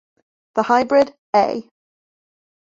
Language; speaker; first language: English; native; English